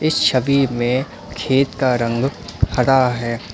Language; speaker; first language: Hindi; non-native, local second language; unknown